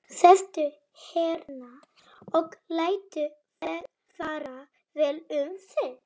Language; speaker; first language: Icelandic; non-native, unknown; Polish